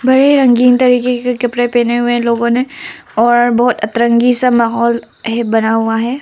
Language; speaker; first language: Hindi; non-native, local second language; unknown